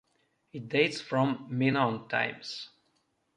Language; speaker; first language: English; non-native, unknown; Russian